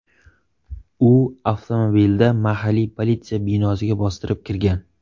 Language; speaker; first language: Uzbek; native; Uzbek